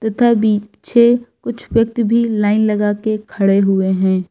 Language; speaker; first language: Hindi; native; Hindi